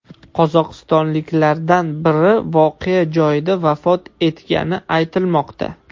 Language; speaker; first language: Uzbek; non-native, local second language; Russian